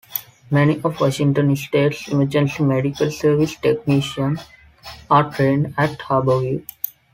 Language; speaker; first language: English; non-native, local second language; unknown